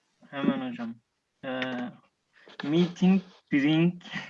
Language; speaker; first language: English; non-native, learner; Turkish